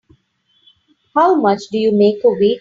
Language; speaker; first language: English; non-native, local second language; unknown